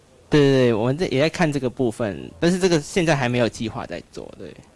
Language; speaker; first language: Chinese; early bilingual, other home language; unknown